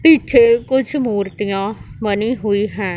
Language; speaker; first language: Hindi; non-native, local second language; Punjabi